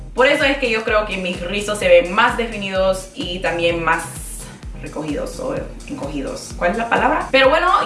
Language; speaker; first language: Spanish; early bilingual, other home language; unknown